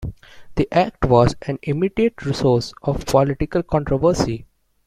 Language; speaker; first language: English; non-native, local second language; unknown